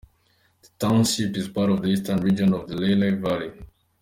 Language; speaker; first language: English; non-native, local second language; Kinyarwanda